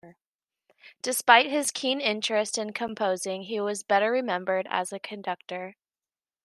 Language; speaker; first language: English; native; English